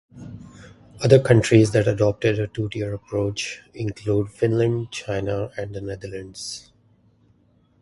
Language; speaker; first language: English; non-native, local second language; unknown